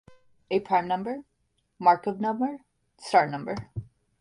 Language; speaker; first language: English; native; English